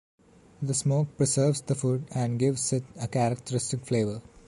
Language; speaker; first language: English; non-native, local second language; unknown